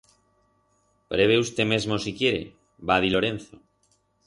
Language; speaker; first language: Aragonese; non-native, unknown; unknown